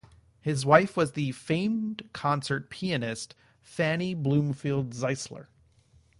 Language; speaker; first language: English; native; English